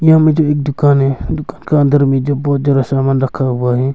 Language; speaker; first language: Hindi; early bilingual, other home language; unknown